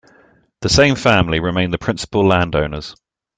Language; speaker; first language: English; native; English